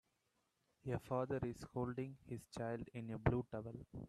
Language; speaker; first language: English; non-native, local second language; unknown